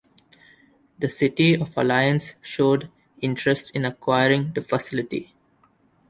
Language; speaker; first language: English; non-native, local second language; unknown